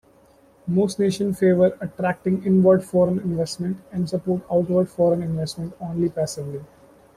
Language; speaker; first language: English; non-native, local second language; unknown